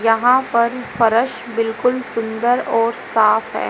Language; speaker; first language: Hindi; native; Hindi